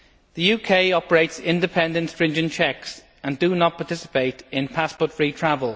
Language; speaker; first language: English; native; English